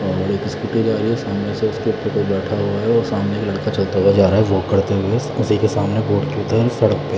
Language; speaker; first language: Hindi; non-native, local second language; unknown